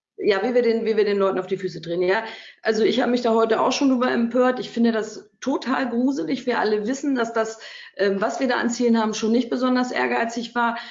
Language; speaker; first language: German; native; German